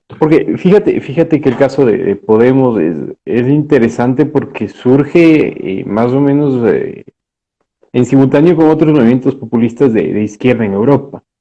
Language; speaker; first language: Spanish; native; Spanish